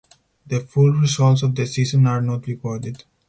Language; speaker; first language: English; non-native, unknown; Spanish